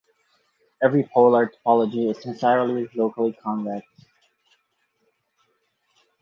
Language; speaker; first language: English; non-native, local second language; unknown